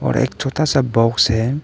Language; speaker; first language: Hindi; non-native, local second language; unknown